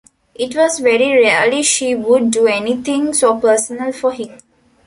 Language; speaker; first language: English; non-native, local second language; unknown